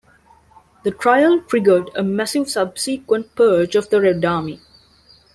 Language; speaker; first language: English; non-native, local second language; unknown